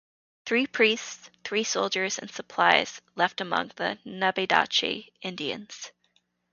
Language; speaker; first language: English; native; English